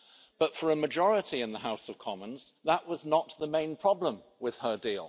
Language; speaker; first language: English; native; English